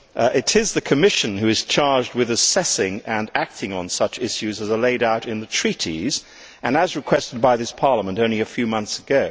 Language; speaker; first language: English; native; English